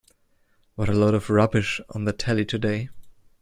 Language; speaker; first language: English; non-native, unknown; German